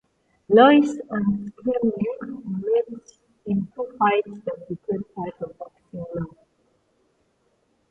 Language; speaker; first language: English; non-native, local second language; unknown